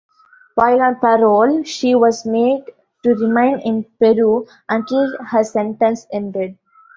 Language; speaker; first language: English; non-native, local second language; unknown